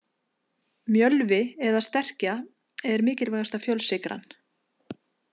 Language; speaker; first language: Icelandic; native; Icelandic